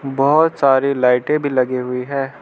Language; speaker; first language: Hindi; non-native, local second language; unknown